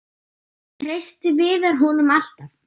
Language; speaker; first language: Icelandic; non-native, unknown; German